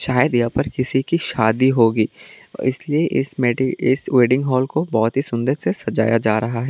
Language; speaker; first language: Hindi; non-native, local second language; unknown